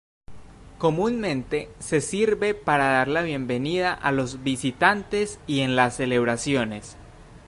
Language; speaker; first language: Spanish; native; Spanish